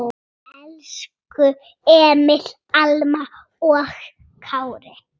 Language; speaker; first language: Icelandic; native; Icelandic